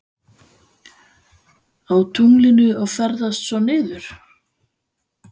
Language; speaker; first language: Icelandic; non-native, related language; Danish